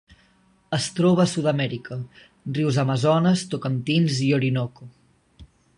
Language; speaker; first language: Catalan; native; Catalan